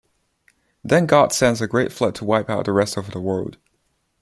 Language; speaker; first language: English; non-native, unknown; Chinese